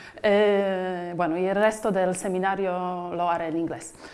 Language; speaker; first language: Spanish; non-native, fluent; Polish